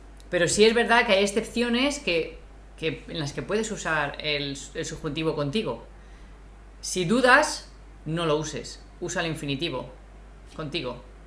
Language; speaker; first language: Spanish; native; Spanish